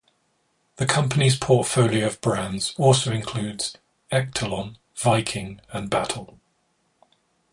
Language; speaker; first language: English; native; English